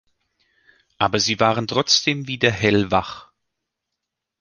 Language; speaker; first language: German; native; German